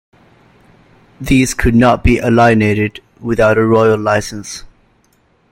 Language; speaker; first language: English; native; English